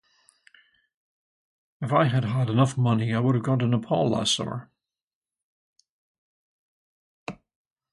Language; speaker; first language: English; native; English